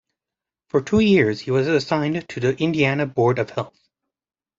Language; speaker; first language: English; native; English